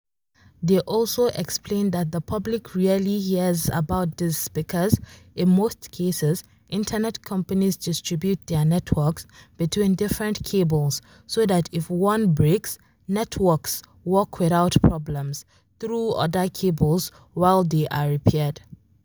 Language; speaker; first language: English; non-native, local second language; Hausa